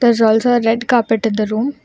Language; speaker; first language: English; non-native, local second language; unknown